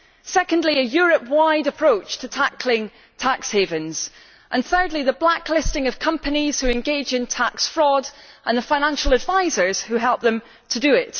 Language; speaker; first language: English; native; English